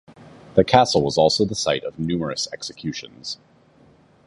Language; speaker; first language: English; native; English